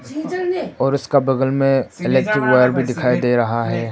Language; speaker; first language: Hindi; non-native, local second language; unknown